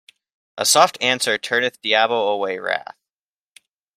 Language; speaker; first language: English; native; English